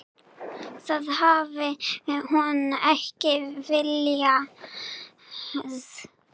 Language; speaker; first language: Icelandic; non-native, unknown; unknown